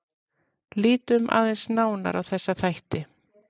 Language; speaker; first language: Icelandic; native; Icelandic